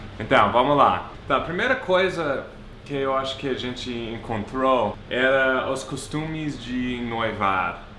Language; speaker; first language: Portuguese; non-native, fluent; English